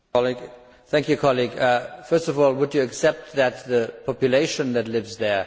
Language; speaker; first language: English; non-native, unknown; German